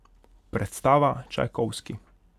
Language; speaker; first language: Slovenian; non-native, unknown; Hungarian